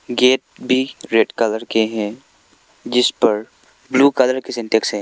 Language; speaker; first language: Hindi; non-native, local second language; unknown